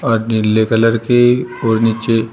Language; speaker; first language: Hindi; native; Hindi